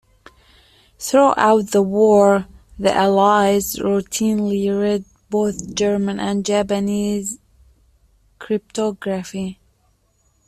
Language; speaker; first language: English; native; English